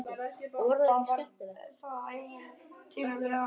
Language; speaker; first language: Icelandic; native; Icelandic